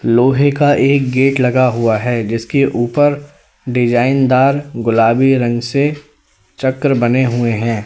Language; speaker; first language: Hindi; native; Hindi